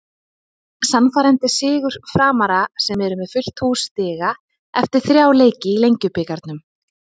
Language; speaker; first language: Icelandic; native; Icelandic